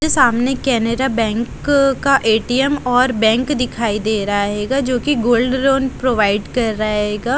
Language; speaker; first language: Hindi; native; Hindi